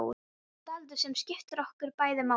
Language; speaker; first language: Icelandic; non-native, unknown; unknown